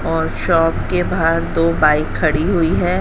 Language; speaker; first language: Hindi; native; Hindi